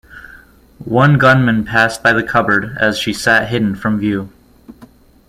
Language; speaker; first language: English; native; English